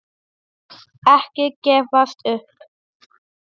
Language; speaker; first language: Icelandic; non-native, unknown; Polish